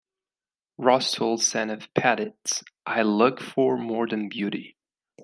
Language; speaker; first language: English; non-native, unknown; Spanish